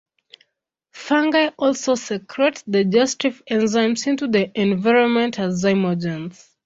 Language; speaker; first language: English; non-native, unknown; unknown